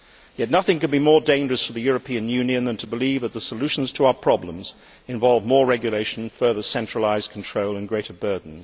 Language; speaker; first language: English; native; English